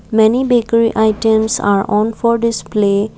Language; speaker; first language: English; non-native, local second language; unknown